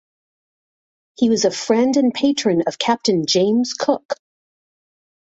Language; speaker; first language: English; native; English